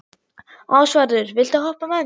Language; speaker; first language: Icelandic; non-native, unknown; German